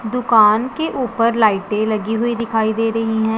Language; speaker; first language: Hindi; non-native, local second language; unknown